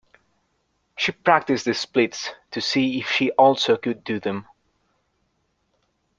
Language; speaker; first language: English; non-native, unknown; Spanish